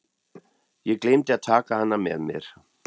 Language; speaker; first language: Icelandic; non-native, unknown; German